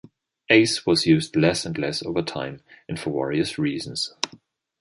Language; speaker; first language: English; non-native, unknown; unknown